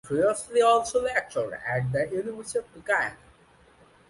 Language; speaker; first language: English; non-native, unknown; Bangla